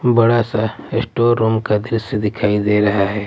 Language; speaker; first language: Hindi; non-native, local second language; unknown